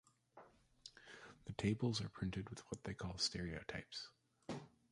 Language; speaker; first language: English; native; English